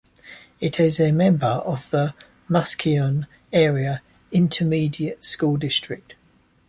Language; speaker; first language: English; native; English